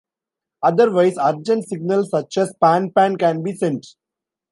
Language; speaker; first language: English; non-native, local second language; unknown